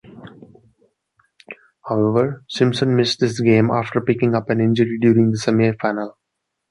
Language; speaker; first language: English; non-native, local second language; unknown